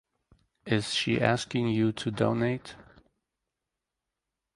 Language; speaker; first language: English; native; English